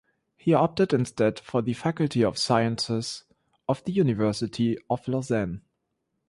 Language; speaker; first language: English; non-native, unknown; German